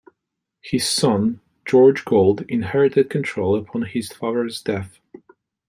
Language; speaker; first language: English; non-native, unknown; Polish